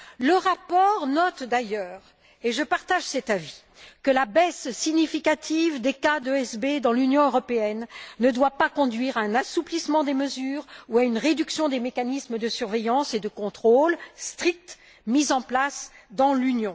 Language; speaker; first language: French; native; French